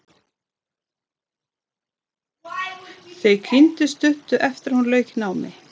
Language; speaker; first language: Icelandic; non-native, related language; Swedish